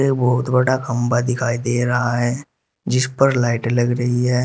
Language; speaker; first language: Hindi; native; Hindi